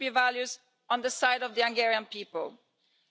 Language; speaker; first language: English; native; English